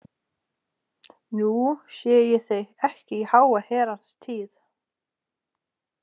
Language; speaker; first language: Icelandic; non-native, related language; Danish